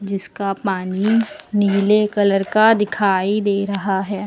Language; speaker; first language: Hindi; native; Hindi